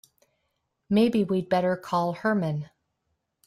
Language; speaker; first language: English; native; English